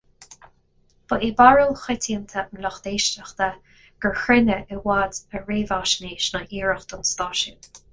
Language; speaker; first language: Irish; non-native, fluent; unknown